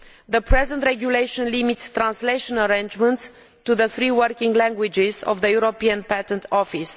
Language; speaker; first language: English; non-native, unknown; Romanian